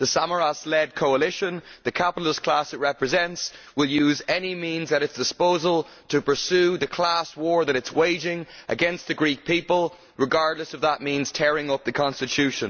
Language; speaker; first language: English; native; English